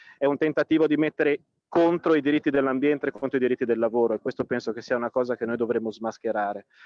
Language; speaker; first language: Italian; native; Italian